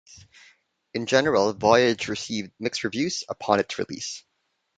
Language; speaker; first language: English; non-native, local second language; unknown